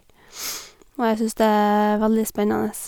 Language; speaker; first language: Norwegian; native; Norwegian